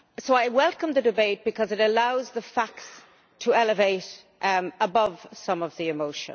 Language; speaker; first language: English; native; English